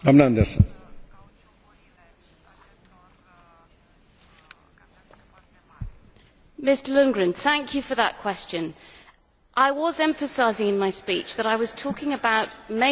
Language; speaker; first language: English; native; English